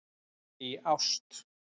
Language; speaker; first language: Icelandic; native; Icelandic